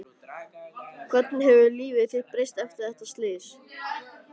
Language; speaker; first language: Icelandic; native; Icelandic